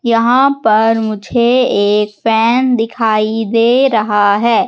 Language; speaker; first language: Hindi; native; Hindi